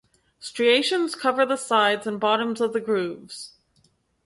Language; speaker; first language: English; native; English